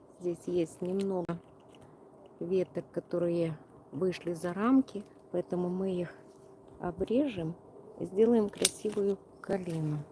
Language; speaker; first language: Russian; non-native, local second language; Ukrainian